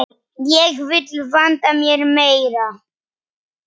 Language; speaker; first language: Icelandic; non-native, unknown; Polish